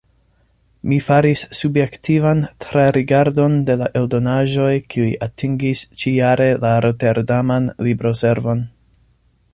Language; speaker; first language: Esperanto; non-native, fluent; English